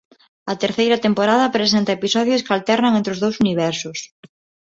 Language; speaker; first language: Galician; non-native, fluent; Spanish